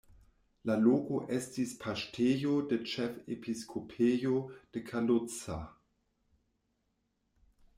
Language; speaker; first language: Esperanto; non-native, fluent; German